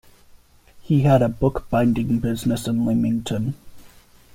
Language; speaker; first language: English; native; English